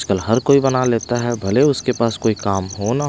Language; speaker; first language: Hindi; non-native, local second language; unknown